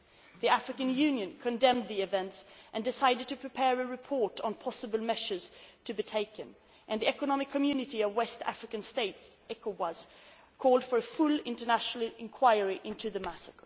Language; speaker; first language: English; non-native, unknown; Swedish